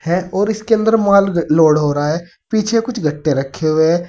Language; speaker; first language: Hindi; native; Hindi